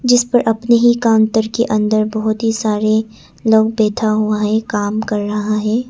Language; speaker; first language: Hindi; early bilingual, other home language; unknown